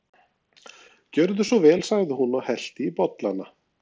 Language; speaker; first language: Icelandic; non-native, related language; Norwegian